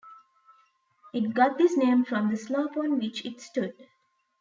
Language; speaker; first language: English; non-native, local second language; Tamil